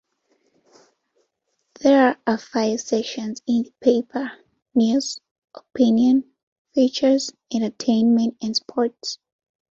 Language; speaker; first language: English; non-native, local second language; Ganda